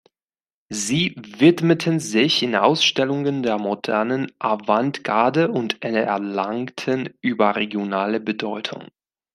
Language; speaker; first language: German; non-native, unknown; Spanish